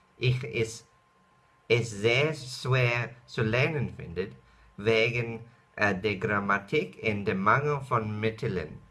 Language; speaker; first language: German; non-native, related language; Dutch